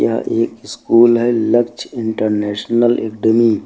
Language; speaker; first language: Hindi; native; Hindi